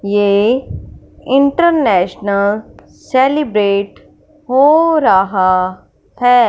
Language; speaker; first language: Hindi; non-native, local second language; Punjabi